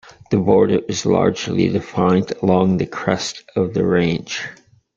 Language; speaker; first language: English; native; English